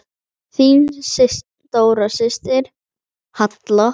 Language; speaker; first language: Icelandic; native; Icelandic